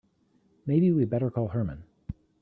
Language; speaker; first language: English; native; English